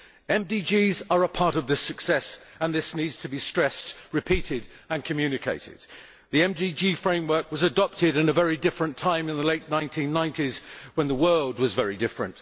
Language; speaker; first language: English; native; English